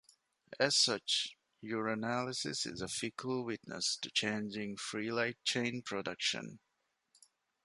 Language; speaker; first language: English; non-native, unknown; Divehi